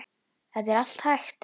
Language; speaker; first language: Icelandic; native; Icelandic